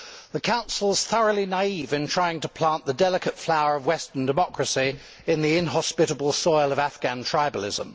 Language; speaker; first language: English; native; English